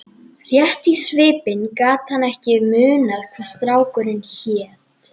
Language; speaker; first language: Icelandic; native; Icelandic